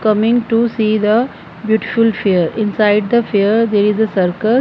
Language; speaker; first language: English; non-native, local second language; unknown